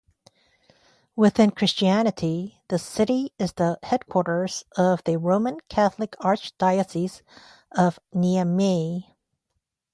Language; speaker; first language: English; native; English